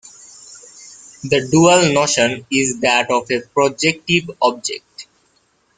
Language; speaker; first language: English; native; English